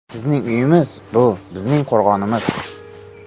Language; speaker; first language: Uzbek; native; Uzbek